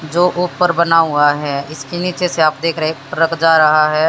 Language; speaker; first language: Hindi; native; Hindi